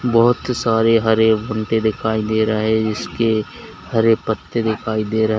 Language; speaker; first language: Hindi; native; Hindi